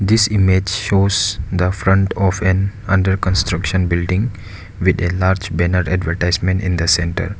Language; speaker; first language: English; non-native, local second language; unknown